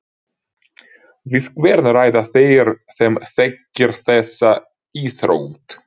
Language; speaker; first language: Icelandic; non-native, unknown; Ukrainian